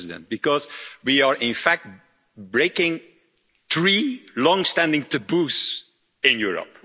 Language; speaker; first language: English; non-native, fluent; Dutch